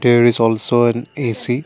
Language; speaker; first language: English; non-native, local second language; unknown